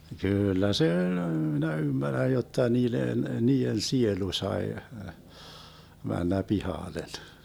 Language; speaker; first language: Finnish; early bilingual, heritage; Finnish